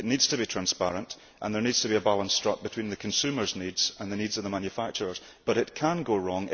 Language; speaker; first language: English; early bilingual, heritage; English